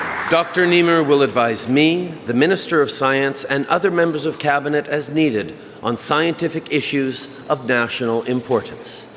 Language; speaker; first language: English; native; English